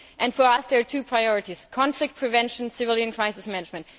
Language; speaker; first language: English; native; English